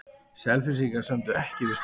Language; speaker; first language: Icelandic; native; Icelandic